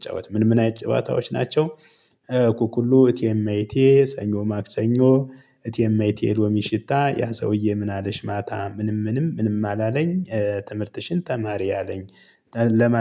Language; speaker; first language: Amharic; native; Amharic